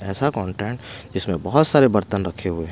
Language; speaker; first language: Hindi; non-native, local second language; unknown